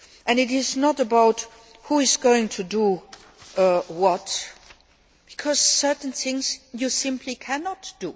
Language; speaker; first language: English; non-native, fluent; Luxembourgish